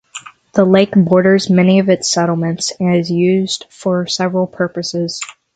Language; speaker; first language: English; native; English